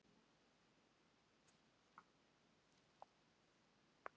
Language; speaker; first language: Icelandic; native; Icelandic